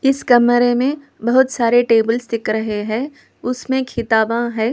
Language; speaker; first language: Hindi; non-native, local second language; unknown